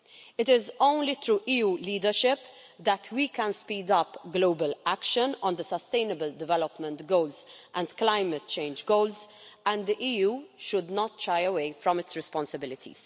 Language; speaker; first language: English; non-native, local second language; Maltese